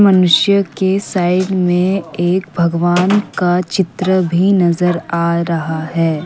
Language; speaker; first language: Hindi; non-native, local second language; Assamese